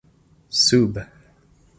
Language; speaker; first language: Esperanto; non-native, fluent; English